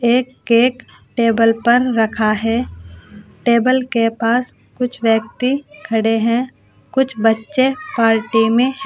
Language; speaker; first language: Hindi; native; Hindi